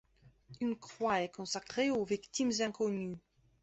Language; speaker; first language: French; non-native, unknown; Belarusian